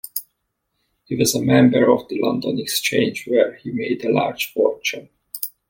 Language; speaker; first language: English; native; English